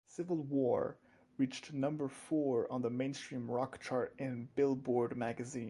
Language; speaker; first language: English; non-native, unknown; French